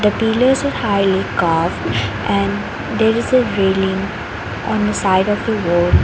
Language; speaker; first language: English; non-native, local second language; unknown